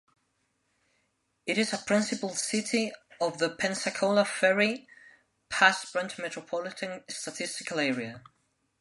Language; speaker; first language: English; non-native, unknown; Spanish